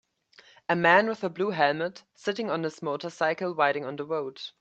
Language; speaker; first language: English; native; English